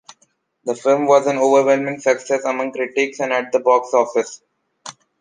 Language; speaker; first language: English; non-native, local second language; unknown